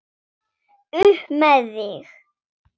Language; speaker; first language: Icelandic; non-native, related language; Swedish